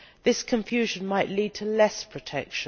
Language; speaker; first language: English; native; English